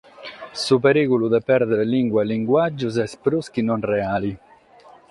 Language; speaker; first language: Sardinian; non-native, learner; Catalan